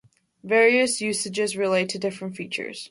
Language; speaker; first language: English; native; English